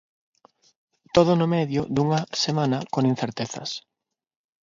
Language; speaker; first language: Galician; non-native, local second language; Spanish